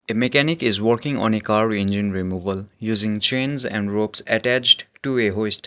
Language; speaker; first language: English; non-native, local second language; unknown